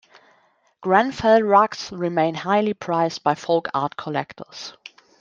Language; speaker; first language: English; non-native, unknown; German